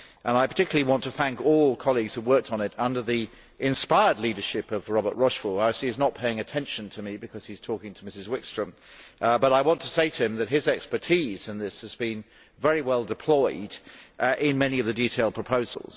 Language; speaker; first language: English; native; English